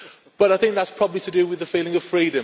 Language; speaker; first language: English; native; English